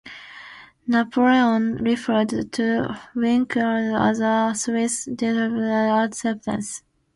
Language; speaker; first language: English; non-native, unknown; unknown